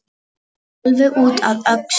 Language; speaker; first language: Icelandic; non-native, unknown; Polish